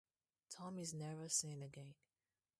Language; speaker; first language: English; non-native, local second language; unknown